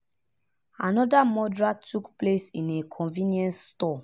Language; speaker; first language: English; non-native, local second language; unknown